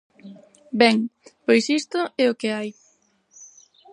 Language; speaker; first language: Galician; non-native, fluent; Spanish